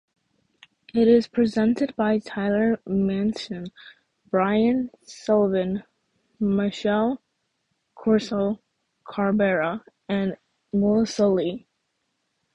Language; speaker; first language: English; native; English